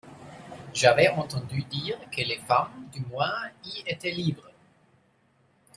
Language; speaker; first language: French; non-native, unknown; German